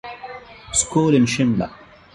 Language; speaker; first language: English; non-native, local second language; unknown